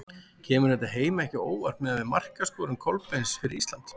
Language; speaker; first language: Icelandic; native; Icelandic